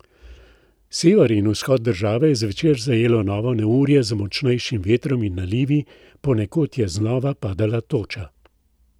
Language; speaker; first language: Slovenian; native; Slovenian